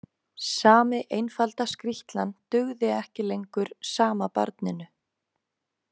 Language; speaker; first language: Icelandic; native; Icelandic